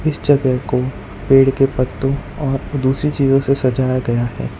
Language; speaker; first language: Hindi; non-native, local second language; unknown